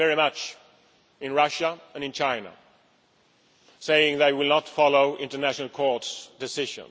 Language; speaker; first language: English; non-native, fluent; Swedish